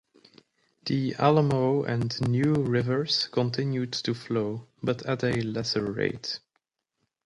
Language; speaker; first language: English; native; English